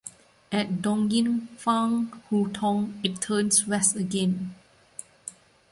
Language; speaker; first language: English; non-native, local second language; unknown